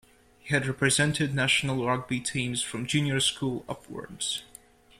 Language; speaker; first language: English; native; English